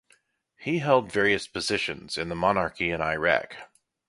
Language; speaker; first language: English; native; English